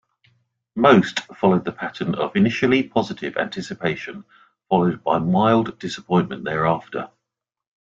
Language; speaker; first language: English; native; English